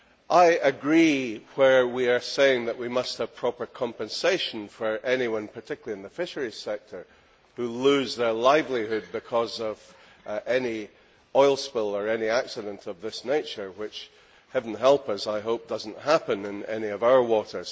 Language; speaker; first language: English; native; English